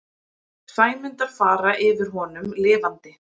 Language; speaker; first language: Icelandic; native; Icelandic